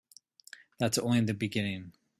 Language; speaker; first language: English; native; English